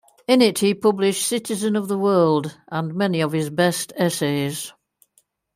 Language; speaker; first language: English; native; English